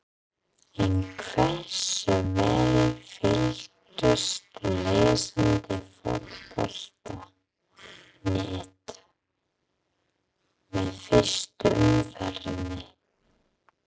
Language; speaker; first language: Icelandic; non-native, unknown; English